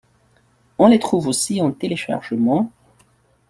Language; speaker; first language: French; non-native, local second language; Malagasy